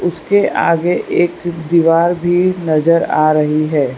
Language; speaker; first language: Hindi; non-native, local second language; Gujarati